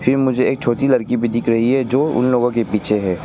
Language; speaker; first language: Hindi; non-native, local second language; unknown